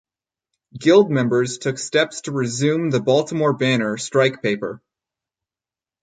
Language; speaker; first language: English; native; English